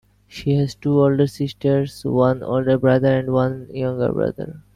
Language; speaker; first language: English; non-native, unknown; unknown